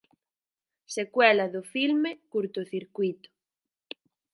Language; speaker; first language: Galician; native; Galician